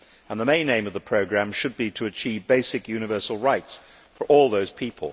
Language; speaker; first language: English; native; English